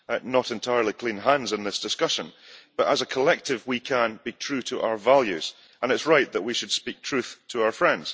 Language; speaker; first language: English; early bilingual, heritage; English